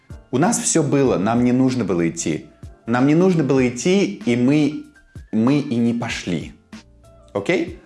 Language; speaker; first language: Russian; native; Russian